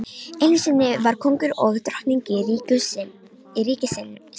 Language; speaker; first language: Icelandic; non-native, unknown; Romanian